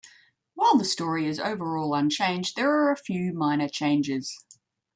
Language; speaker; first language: English; native; English